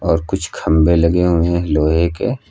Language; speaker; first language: Hindi; native; Hindi